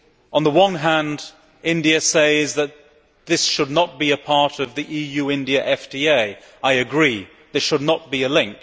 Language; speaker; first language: English; native; English